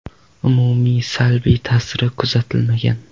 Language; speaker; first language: Uzbek; non-native, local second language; Kara-Kalpak